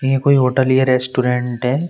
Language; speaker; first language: Hindi; native; Hindi